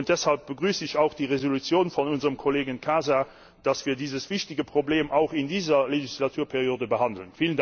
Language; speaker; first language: German; non-native, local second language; Luxembourgish